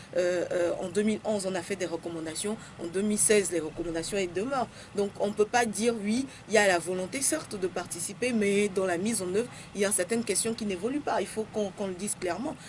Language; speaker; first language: French; non-native, local second language; Ewe